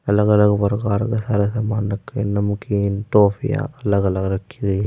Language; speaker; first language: Hindi; native; Hindi